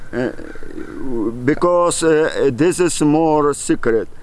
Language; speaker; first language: English; non-native, learner; Russian